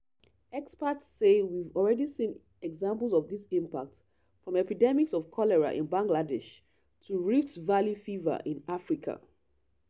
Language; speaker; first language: English; non-native, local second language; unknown